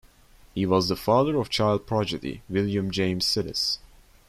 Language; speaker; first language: English; non-native, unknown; Turkish